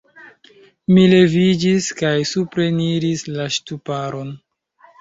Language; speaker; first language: Esperanto; non-native, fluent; Chinese